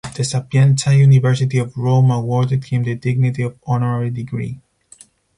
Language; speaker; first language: English; non-native, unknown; Spanish